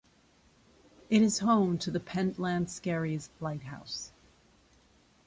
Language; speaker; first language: English; native; English